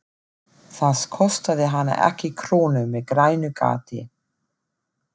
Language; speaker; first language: Icelandic; non-native, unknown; German